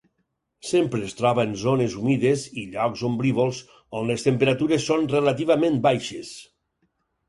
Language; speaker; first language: Catalan; native; Catalan